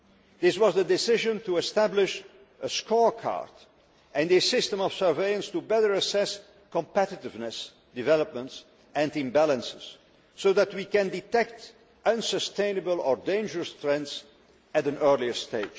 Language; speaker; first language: English; non-native, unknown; Dutch